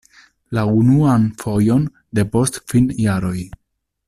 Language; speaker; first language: Esperanto; non-native, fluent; Italian